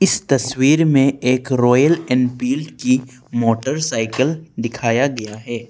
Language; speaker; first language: Hindi; non-native, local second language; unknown